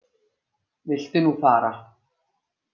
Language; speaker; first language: Icelandic; native; Icelandic